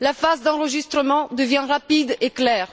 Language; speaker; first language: French; non-native, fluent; Bulgarian